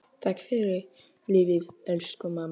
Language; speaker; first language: Icelandic; non-native, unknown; Polish